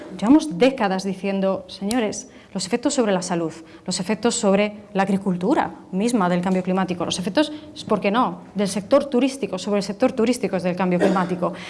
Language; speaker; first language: Spanish; non-native, related language; Italian